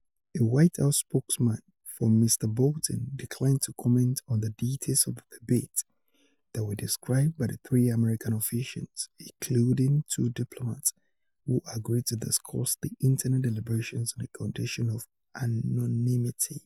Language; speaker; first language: English; non-native, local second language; Yoruba